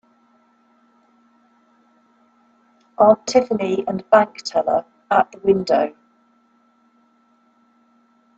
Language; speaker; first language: English; native; English